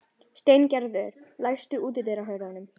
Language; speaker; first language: Icelandic; native; Icelandic